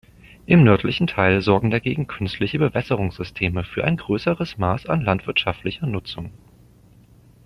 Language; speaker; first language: German; native; German